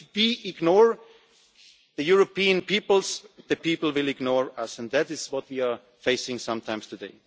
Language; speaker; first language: English; non-native, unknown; German